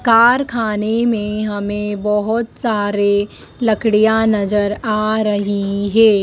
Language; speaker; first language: Hindi; native; Hindi